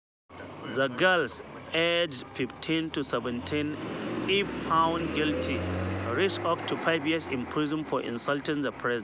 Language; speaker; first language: English; non-native, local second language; Hausa